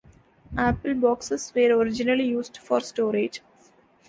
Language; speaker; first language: English; non-native, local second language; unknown